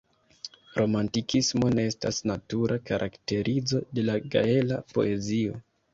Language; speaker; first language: Esperanto; non-native, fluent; Kinyarwanda